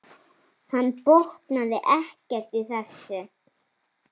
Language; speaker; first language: Icelandic; native; Icelandic